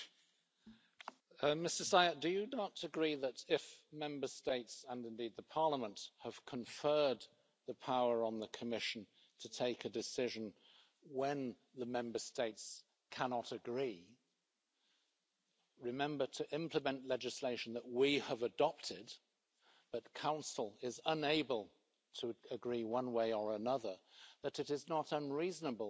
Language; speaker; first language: English; native; English